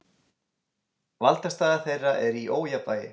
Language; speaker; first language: Icelandic; native; Icelandic